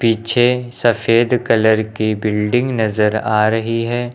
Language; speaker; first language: Hindi; native; Hindi